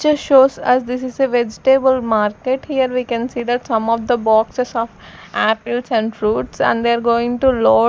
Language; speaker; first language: English; non-native, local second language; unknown